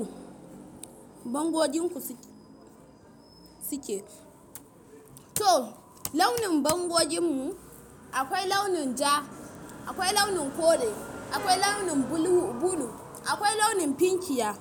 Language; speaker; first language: Hausa; non-native, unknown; Yoruba